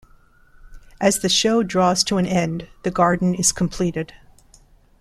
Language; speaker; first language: English; non-native, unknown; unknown